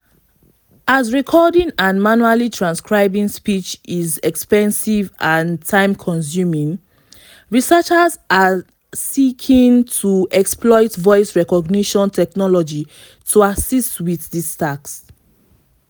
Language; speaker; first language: English; non-native, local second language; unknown